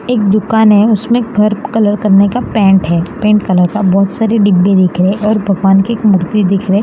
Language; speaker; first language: Hindi; non-native, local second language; Gujarati